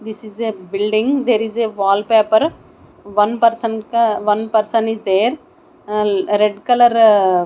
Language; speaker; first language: English; non-native, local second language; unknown